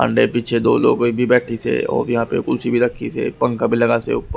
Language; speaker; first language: Hindi; native; Hindi